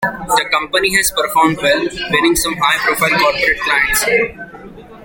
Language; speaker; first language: English; non-native, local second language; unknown